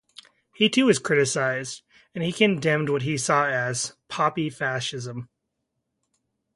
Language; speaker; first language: English; native; English